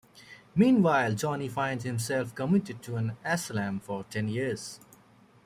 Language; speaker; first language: English; native; English